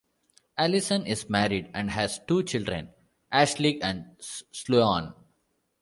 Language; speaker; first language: English; non-native, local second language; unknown